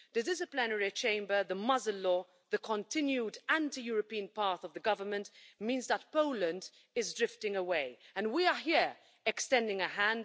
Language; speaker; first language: English; non-native, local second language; Maltese